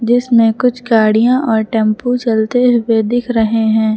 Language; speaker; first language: Hindi; native; Hindi